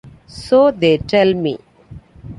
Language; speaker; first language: English; non-native, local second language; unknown